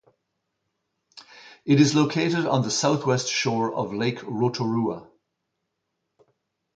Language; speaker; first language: English; native; English